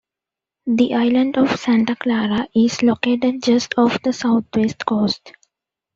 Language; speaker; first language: English; non-native, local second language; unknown